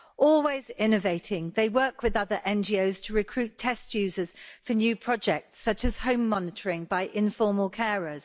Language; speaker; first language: English; native; English